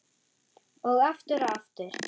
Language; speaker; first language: Icelandic; non-native, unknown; German